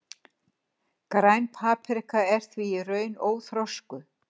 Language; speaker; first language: Icelandic; native; Icelandic